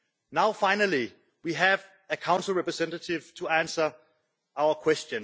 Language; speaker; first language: English; non-native, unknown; Danish